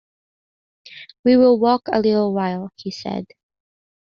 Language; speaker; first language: English; non-native, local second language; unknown